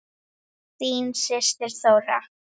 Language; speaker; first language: Icelandic; native; Icelandic